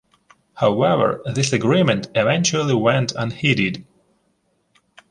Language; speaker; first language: English; non-native, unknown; Ukrainian